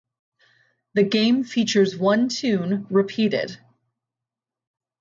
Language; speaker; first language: English; native; English